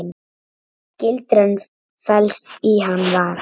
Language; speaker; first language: Icelandic; native; Icelandic